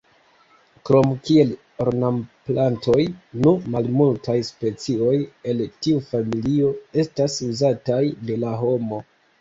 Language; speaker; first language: Esperanto; non-native, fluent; Kinyarwanda